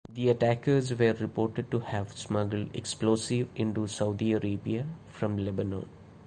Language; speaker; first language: English; non-native, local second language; Malayalam